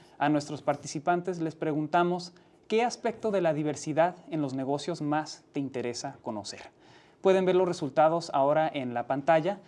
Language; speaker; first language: Spanish; early bilingual, heritage; Spanish